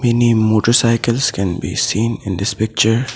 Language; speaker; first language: English; non-native, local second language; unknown